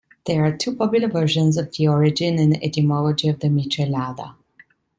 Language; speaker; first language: English; non-native, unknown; Italian